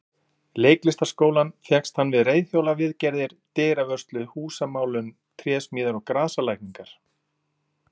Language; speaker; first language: Icelandic; native; Icelandic